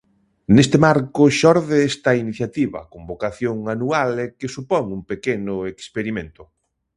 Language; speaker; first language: Galician; native; Galician